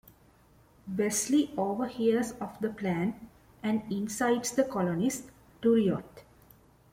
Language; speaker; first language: English; non-native, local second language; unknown